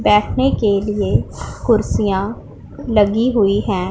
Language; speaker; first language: Hindi; non-native, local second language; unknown